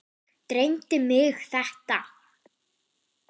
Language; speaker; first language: Icelandic; non-native, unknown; German